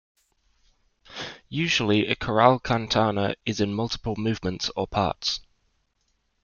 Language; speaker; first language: English; native; English